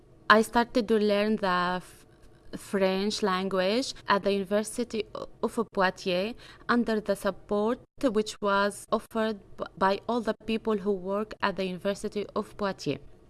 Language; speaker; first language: English; non-native, fluent; Arabic